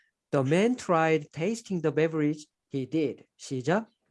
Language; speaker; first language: English; non-native, fluent; Korean